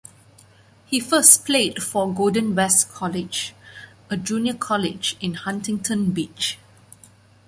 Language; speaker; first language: English; non-native, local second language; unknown